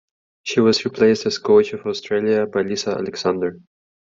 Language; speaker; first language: English; native; English